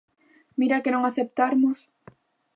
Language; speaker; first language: Galician; native; Galician